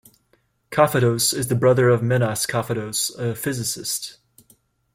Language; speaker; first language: English; native; English